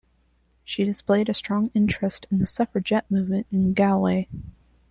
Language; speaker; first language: English; non-native, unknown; Spanish